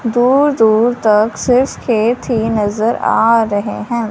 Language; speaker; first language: Hindi; non-native, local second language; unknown